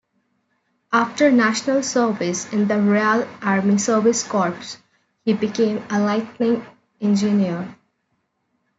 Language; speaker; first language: English; non-native, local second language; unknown